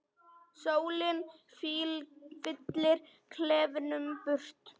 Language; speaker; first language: Icelandic; non-native, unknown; Polish